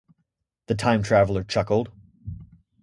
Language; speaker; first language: English; native; English